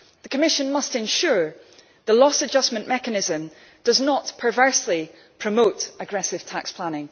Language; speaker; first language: English; native; English